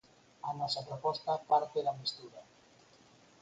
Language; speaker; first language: Galician; native; Galician